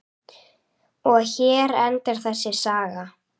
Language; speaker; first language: Icelandic; native; Icelandic